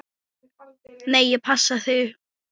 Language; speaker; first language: Icelandic; non-native, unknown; Thai